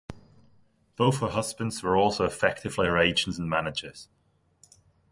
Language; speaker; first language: English; non-native, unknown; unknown